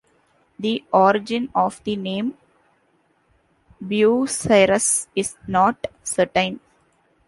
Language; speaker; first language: English; non-native, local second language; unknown